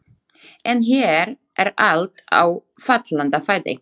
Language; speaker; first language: Icelandic; non-native, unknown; Slovak